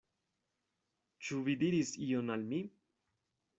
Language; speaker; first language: Esperanto; non-native, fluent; Spanish